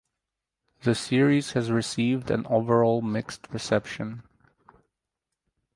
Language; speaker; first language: English; native; English